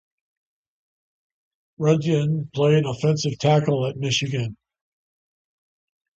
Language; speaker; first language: English; native; English